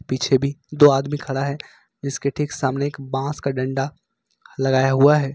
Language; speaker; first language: Hindi; native; Hindi